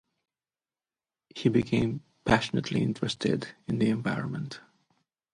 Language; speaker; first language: English; non-native, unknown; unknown